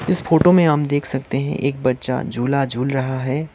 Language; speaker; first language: Hindi; non-native, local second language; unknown